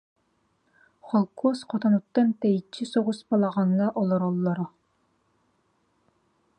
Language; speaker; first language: Yakut; native; Yakut